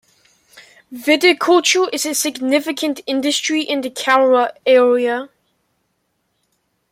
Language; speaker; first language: English; native; English